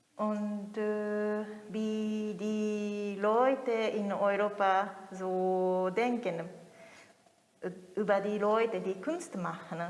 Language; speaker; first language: German; non-native, fluent; Japanese